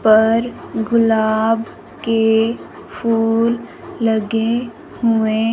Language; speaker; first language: Hindi; non-native, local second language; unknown